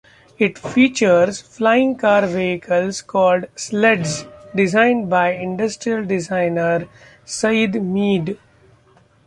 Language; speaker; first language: English; non-native, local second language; Marathi